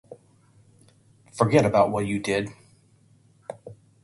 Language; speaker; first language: English; native; English